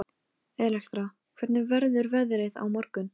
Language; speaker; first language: Icelandic; non-native, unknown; Polish